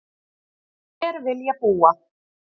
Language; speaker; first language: Icelandic; native; Icelandic